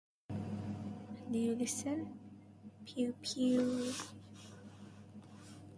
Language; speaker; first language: English; native; English